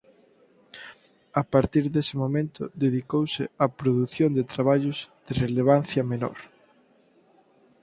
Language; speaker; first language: Galician; native; Galician